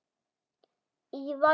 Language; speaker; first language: Icelandic; non-native, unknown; German